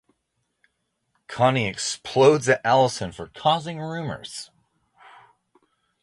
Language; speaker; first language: English; native; English